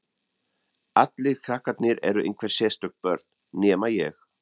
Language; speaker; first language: Icelandic; non-native, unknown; German